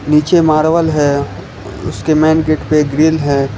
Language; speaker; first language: Hindi; non-native, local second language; Gujarati